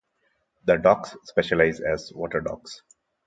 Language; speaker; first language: English; non-native, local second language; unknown